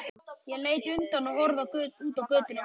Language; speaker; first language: Icelandic; native; Icelandic